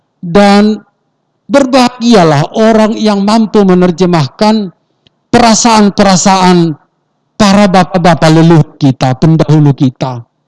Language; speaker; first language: Indonesian; non-native, local second language; Batak Toba